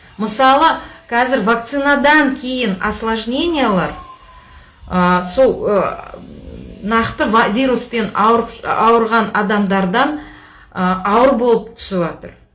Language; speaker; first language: Kazakh; non-native, local second language; Russian